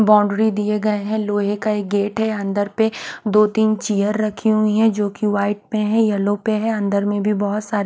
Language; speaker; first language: Hindi; native; Hindi